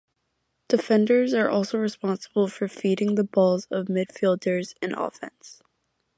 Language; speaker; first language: English; native; English